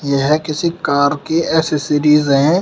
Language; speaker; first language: Hindi; native; Hindi